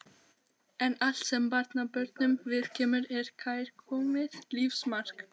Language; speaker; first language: Icelandic; non-native, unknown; Albanian